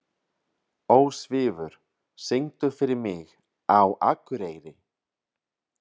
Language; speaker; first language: Icelandic; non-native, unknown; Catalan